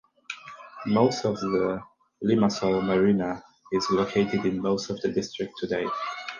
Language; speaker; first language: English; non-native, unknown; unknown